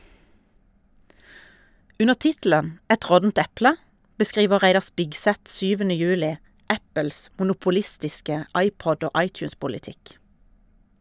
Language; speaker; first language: Norwegian; native; Norwegian